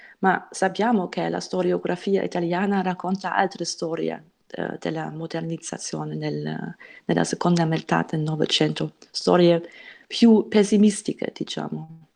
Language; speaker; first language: Italian; non-native, fluent; German